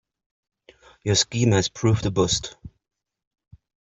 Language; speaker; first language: English; native; English